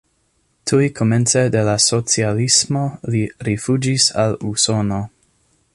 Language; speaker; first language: Esperanto; non-native, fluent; English